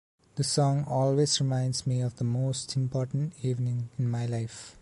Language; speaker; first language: English; non-native, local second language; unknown